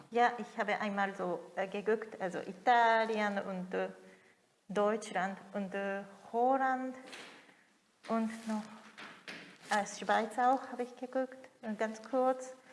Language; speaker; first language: German; non-native, fluent; Japanese